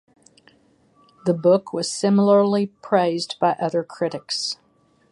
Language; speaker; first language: English; native; English